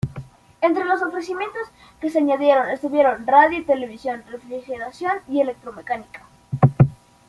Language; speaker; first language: Spanish; native; Spanish